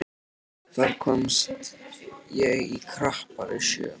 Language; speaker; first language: Icelandic; native; Icelandic